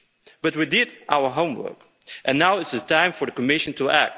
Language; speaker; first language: English; non-native, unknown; Dutch